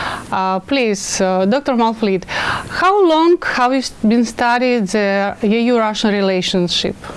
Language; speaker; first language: English; non-native, fluent; Russian